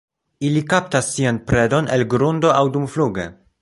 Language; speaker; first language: Esperanto; non-native, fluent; Polish